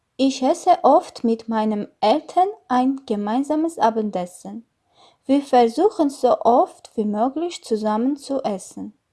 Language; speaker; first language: German; non-native, learner; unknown